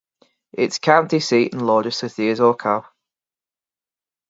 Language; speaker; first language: English; native; English